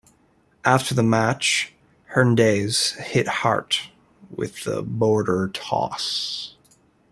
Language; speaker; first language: English; native; English